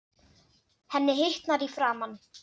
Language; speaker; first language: Icelandic; non-native, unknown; Dutch